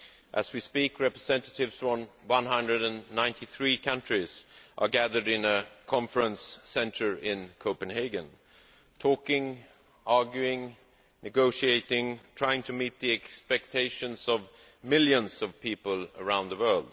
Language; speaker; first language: English; non-native, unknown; Swedish